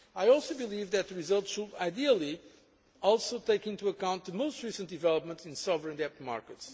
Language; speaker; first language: English; non-native, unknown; Portuguese